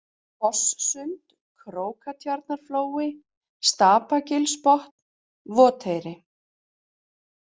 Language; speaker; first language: Icelandic; native; Icelandic